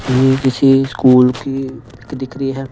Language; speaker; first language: Hindi; non-native, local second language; Punjabi